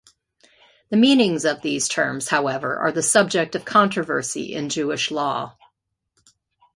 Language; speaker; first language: English; native; English